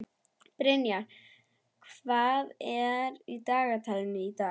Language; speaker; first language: Icelandic; non-native, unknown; German